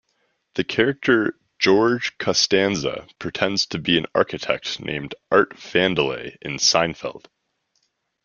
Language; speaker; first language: English; native; English